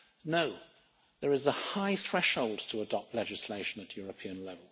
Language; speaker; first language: English; native; English